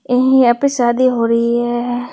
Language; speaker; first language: Hindi; non-native, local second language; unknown